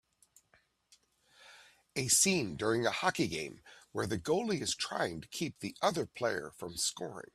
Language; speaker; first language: English; native; English